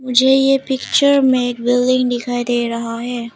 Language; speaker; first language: Hindi; non-native, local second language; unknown